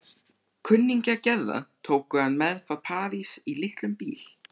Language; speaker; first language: Icelandic; native; Icelandic